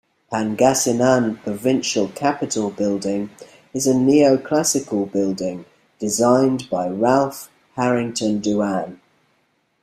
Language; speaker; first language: English; native; English